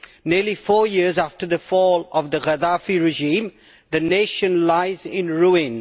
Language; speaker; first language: English; native; English